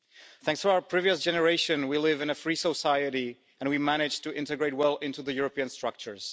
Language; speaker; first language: English; non-native, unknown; Czech